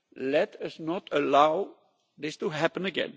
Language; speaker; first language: English; non-native, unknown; Dutch